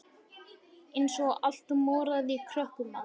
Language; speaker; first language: Icelandic; native; Icelandic